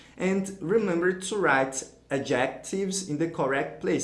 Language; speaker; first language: English; non-native, fluent; Portuguese